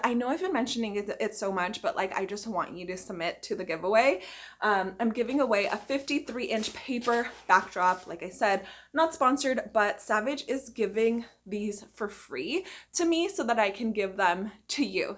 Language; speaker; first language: English; early bilingual, other home language; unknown